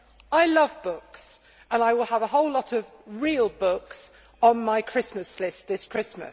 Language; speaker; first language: English; native; English